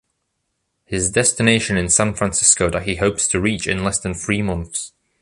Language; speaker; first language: English; native; English